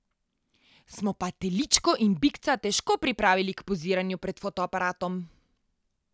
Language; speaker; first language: Slovenian; native; Slovenian